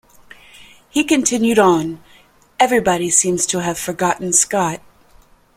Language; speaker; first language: English; native; English